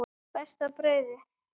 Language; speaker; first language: Icelandic; native; Icelandic